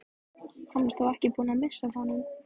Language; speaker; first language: Icelandic; native; Icelandic